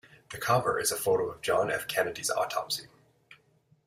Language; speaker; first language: English; native; English